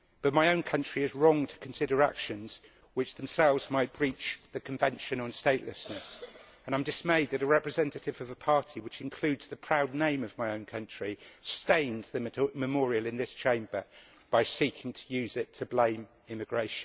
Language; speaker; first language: English; native; English